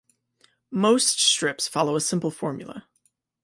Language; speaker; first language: English; native; English